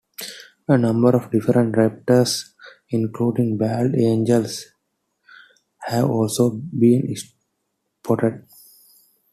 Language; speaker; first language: English; non-native, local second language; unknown